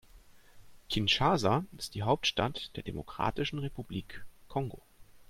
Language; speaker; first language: German; native; German